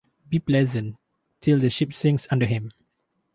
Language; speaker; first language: English; non-native, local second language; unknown